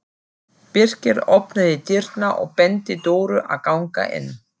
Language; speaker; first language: Icelandic; non-native, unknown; German